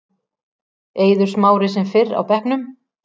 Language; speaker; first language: Icelandic; native; Icelandic